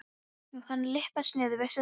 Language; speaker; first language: Icelandic; non-native, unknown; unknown